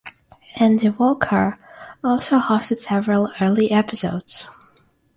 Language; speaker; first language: English; non-native, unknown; Russian